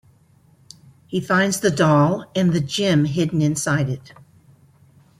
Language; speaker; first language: English; native; English